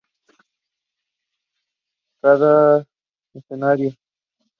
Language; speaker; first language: English; non-native, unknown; Spanish